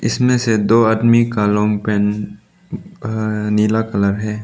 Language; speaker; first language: Hindi; non-native, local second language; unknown